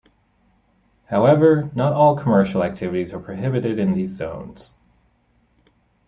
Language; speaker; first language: English; native; English